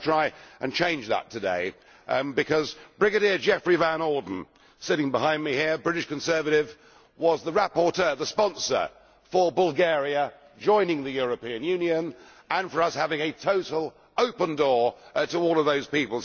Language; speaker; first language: English; native; English